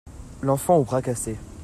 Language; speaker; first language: French; native; French